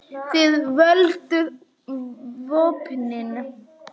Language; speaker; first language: Icelandic; non-native, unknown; Polish